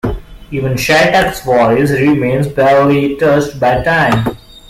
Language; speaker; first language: English; non-native, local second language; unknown